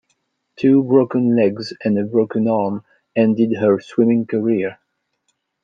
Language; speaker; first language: English; non-native, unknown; French